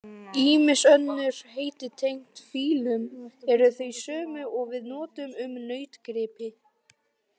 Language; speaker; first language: Icelandic; non-native, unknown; Polish